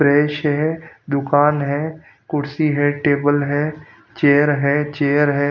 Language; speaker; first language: Hindi; non-native, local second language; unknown